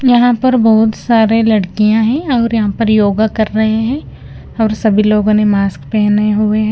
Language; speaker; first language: Hindi; non-native, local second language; Punjabi